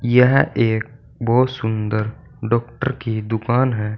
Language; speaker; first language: Hindi; native; Hindi